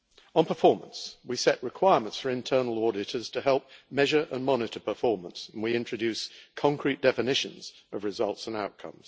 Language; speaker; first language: English; native; English